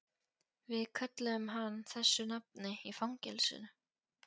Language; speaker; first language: Icelandic; non-native, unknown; Polish